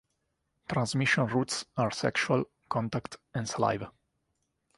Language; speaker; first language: English; non-native, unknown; Italian